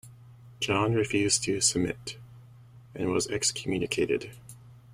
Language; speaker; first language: English; native; English